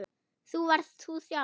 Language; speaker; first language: Icelandic; non-native, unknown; German